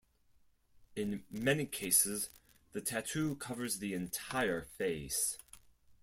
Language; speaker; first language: English; non-native, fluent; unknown